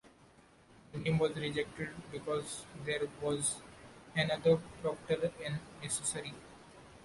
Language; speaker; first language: English; non-native, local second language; Marathi